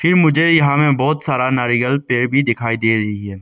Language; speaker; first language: Hindi; early bilingual, other home language; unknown